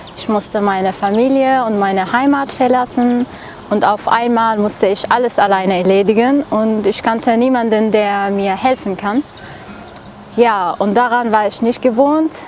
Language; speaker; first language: German; non-native, fluent; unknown